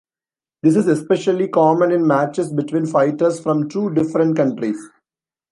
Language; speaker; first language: English; non-native, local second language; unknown